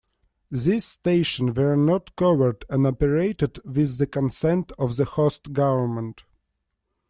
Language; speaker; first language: English; non-native, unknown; Russian